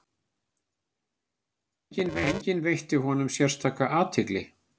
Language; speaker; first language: Icelandic; native; Icelandic